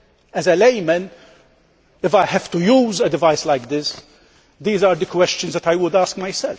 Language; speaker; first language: English; non-native, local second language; Maltese